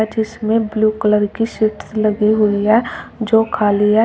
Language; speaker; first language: Hindi; native; Hindi